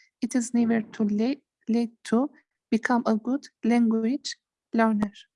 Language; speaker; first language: English; non-native, learner; Turkish